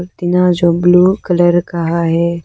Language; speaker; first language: Hindi; early bilingual, other home language; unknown